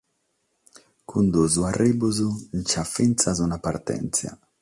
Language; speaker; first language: Sardinian; non-native, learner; Catalan